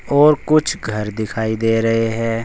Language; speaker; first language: Hindi; native; Hindi